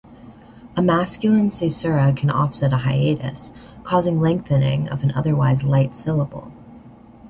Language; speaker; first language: English; native; English